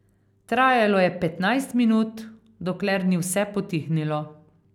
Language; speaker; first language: Slovenian; native; Slovenian